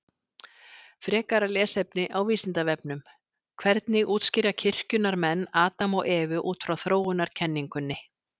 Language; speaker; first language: Icelandic; native; Icelandic